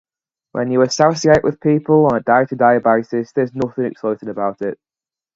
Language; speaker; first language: English; native; English